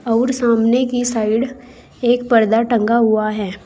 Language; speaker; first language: Hindi; native; Hindi